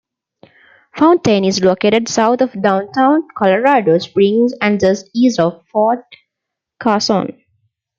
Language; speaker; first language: English; non-native, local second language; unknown